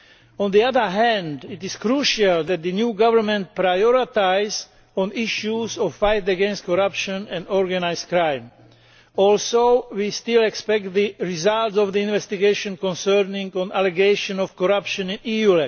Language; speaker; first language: English; non-native, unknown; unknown